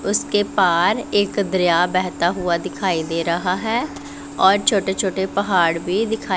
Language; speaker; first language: Hindi; non-native, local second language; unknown